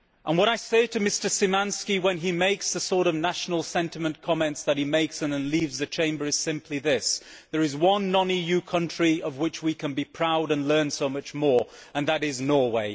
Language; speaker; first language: English; native; English